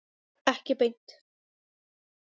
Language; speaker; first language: Icelandic; non-native, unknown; English